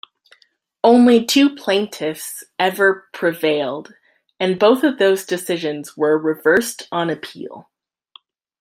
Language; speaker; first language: English; native; English